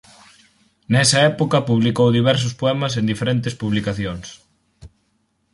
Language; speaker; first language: Galician; native; Galician